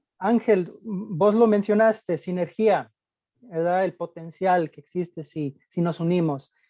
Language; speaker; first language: Spanish; early bilingual, heritage; Spanish